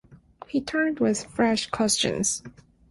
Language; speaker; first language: English; non-native, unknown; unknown